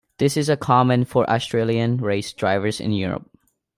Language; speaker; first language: English; non-native, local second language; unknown